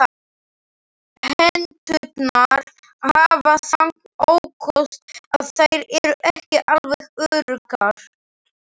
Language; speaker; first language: Icelandic; non-native, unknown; Slovak